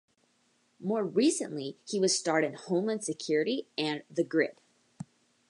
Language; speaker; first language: English; native; English